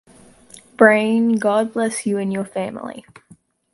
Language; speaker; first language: English; native; English